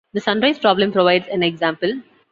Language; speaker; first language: English; non-native, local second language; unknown